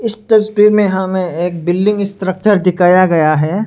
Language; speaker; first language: Hindi; non-native, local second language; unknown